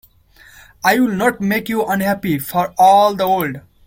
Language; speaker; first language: English; non-native, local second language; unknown